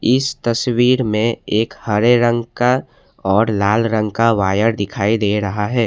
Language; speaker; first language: Hindi; non-native, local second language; Assamese